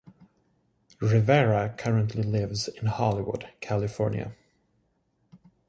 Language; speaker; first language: English; native; English